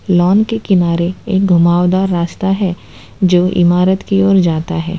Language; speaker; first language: Hindi; non-native, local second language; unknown